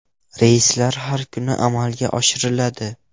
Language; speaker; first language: Uzbek; non-native, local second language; Russian